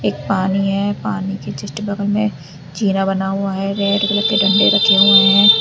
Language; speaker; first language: Hindi; native; Hindi